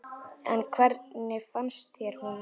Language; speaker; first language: Icelandic; native; Icelandic